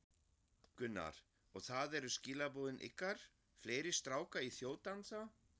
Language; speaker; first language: Icelandic; non-native, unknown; German